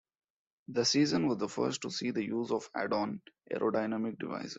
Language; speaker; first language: English; non-native, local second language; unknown